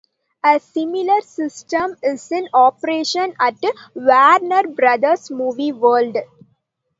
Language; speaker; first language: English; non-native, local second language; Tamil